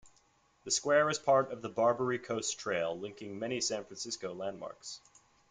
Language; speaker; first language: English; native; English